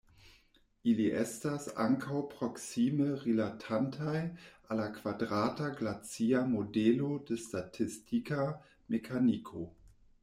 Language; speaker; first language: Esperanto; non-native, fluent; German